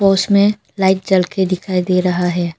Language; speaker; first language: Hindi; non-native, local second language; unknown